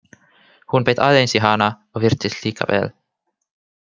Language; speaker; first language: Icelandic; non-native, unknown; Finnish